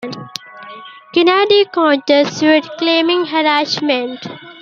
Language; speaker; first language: English; native; English